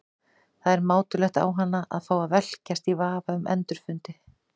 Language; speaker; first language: Icelandic; native; Icelandic